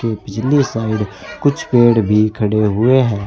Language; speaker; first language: Hindi; native; Hindi